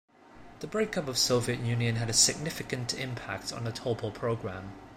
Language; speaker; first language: English; non-native, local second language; Cantonese